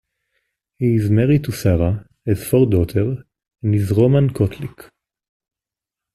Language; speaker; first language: English; non-native, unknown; Hebrew